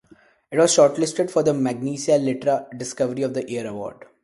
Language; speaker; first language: English; non-native, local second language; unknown